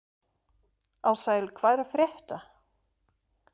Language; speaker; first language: Icelandic; non-native, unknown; German